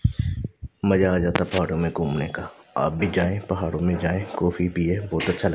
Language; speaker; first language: Hindi; non-native, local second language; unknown